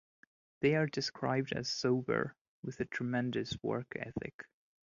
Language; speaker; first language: English; non-native, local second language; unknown